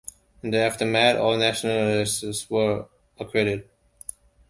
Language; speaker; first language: English; non-native, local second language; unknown